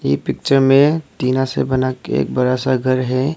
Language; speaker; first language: Hindi; non-native, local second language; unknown